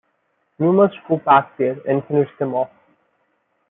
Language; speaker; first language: English; non-native, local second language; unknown